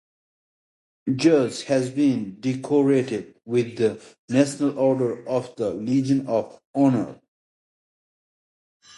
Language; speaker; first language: English; non-native, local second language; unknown